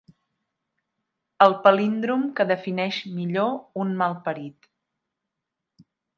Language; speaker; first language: Catalan; native; Catalan